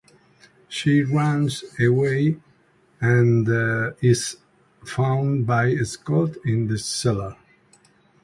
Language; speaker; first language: English; non-native, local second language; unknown